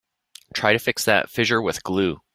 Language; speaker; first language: English; native; English